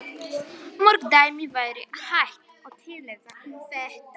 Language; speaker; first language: Icelandic; non-native, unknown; Polish